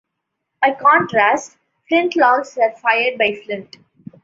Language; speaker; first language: English; non-native, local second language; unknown